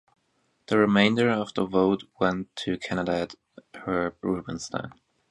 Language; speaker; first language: English; native; English